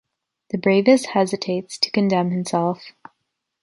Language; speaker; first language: English; native; English